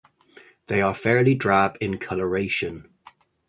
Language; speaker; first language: English; native; English